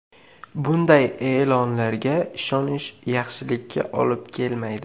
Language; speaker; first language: Uzbek; native; Uzbek